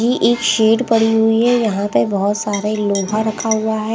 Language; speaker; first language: Hindi; non-native, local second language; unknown